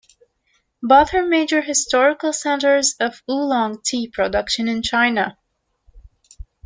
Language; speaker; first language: English; native; English